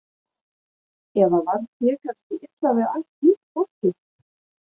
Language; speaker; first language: Icelandic; non-native, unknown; German